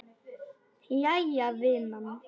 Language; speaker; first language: Icelandic; non-native, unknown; Polish